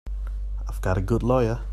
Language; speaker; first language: English; non-native, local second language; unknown